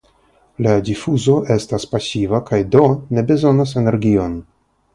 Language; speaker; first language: Esperanto; non-native, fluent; Russian